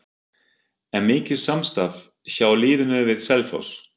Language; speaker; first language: Icelandic; non-native, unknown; German